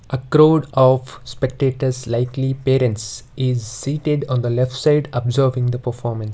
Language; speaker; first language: English; non-native, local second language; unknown